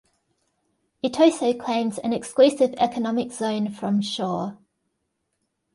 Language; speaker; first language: English; native; English